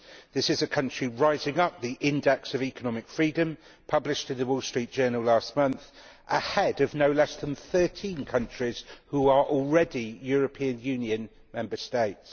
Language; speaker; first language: English; native; English